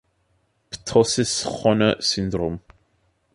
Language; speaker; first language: German; non-native, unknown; English